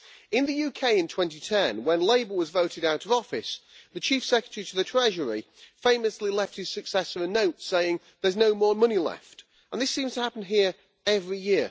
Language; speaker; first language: English; native; English